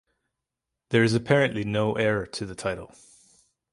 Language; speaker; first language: English; native; English